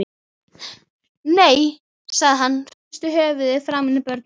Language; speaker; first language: Icelandic; native; Icelandic